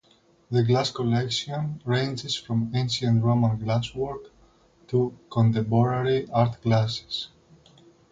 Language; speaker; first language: English; non-native, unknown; Greek